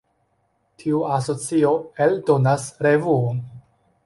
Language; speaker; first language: Esperanto; non-native, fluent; Chinese